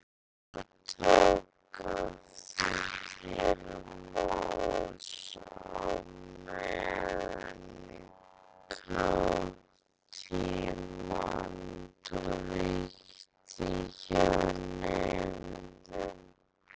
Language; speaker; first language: Icelandic; native; Icelandic